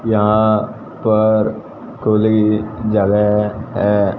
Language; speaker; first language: Hindi; native; Hindi